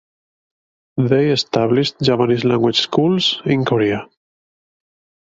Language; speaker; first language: English; native; English